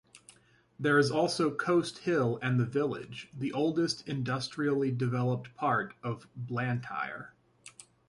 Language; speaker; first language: English; native; English